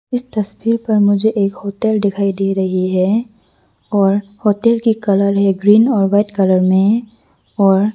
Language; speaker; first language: Hindi; non-native, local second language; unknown